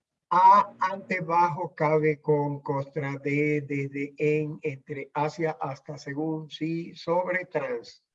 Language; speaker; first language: Spanish; native; Spanish